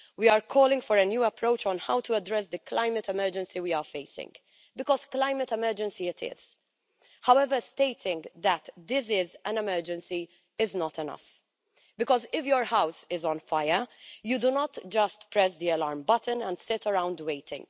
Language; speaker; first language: English; non-native, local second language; Maltese